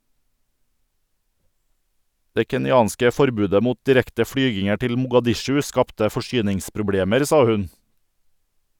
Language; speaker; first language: Norwegian; native; Norwegian